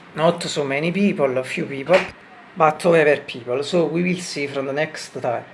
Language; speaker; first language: English; non-native, learner; Italian